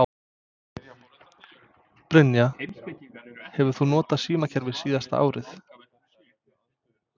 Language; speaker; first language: Icelandic; non-native, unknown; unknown